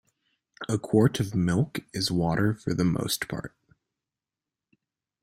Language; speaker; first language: English; non-native, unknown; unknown